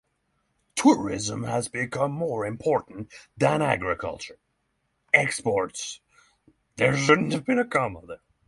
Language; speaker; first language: English; non-native, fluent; Norwegian